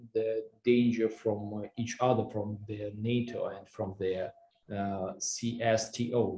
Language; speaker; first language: English; non-native, fluent; Russian